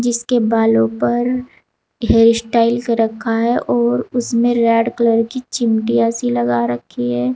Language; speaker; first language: Hindi; native; Hindi